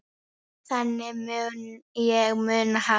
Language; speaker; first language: Icelandic; native; Icelandic